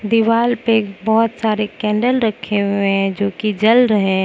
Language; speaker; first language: Hindi; non-native, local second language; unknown